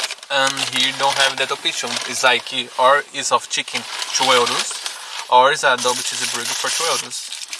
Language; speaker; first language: English; non-native, fluent; Portuguese